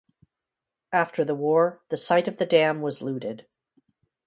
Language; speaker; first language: English; native; English